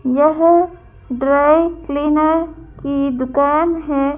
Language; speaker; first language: Hindi; native; Hindi